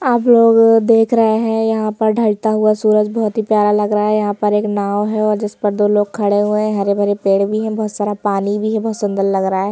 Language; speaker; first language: Hindi; native; Hindi